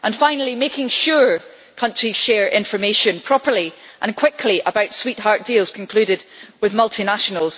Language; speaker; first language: English; native; English